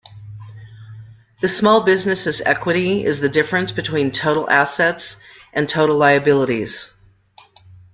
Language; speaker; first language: English; native; English